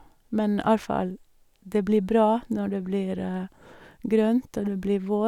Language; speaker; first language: Norwegian; native; Norwegian